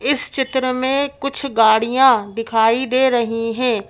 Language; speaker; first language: Hindi; native; Hindi